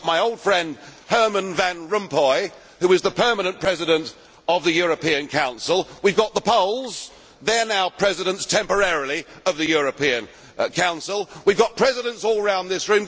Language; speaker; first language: English; native; English